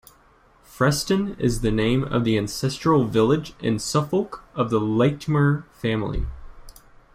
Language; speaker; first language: English; native; English